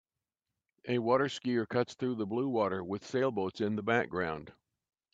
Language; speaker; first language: English; native; English